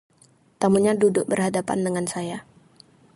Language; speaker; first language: Indonesian; native; Indonesian